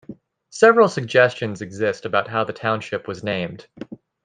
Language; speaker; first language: English; native; English